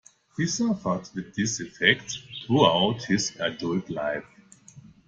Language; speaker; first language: English; non-native, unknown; German